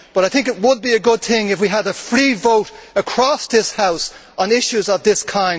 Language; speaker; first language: English; native; English